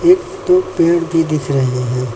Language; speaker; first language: Hindi; native; Hindi